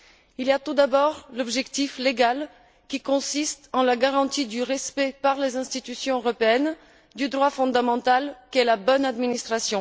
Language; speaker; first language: French; non-native, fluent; Bulgarian